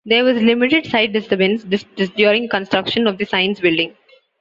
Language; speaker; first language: English; non-native, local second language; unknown